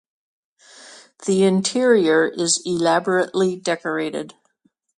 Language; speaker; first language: English; native; English